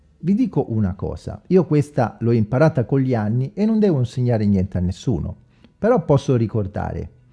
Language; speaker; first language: Italian; non-native, fluent; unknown